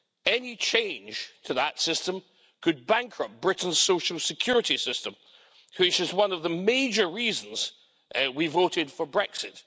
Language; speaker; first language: English; native; English